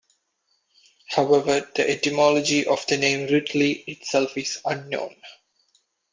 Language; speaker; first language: English; non-native, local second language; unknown